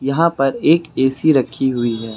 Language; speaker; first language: Hindi; native; Hindi